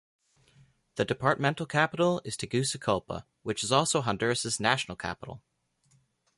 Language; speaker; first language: English; native; English